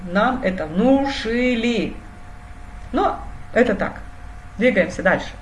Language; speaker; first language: Russian; native; Russian